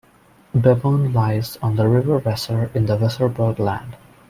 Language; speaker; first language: English; non-native, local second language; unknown